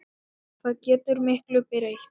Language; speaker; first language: Icelandic; non-native, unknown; Thai